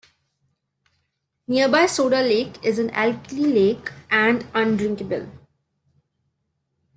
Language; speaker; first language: English; non-native, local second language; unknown